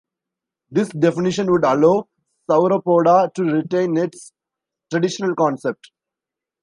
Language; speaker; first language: English; non-native, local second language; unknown